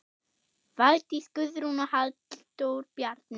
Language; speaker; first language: Icelandic; non-native, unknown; German